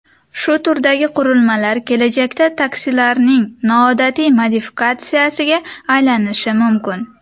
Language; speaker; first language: Uzbek; native; Uzbek